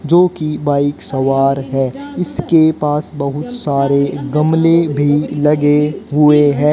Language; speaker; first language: Hindi; native; Hindi